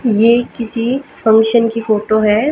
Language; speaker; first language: Hindi; native; Hindi